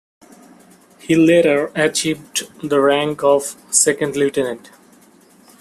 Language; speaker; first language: English; non-native, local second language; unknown